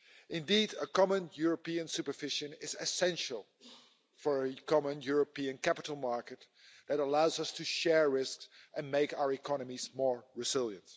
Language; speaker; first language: English; non-native, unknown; Dutch